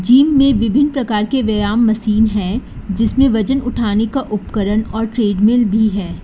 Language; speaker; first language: Hindi; non-native, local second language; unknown